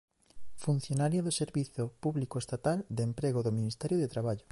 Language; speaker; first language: Galician; native; Galician